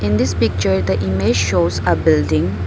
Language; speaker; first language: English; non-native, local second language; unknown